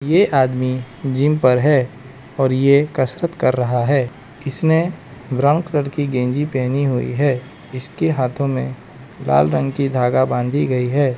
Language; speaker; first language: Hindi; non-native, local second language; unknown